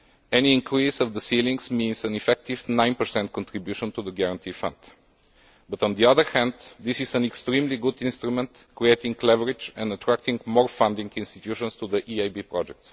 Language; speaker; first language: English; non-native, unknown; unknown